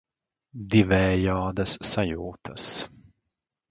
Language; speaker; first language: Latvian; native; Latvian